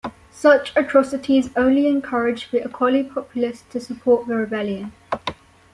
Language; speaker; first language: English; native; English